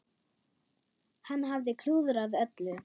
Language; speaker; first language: Icelandic; non-native, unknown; German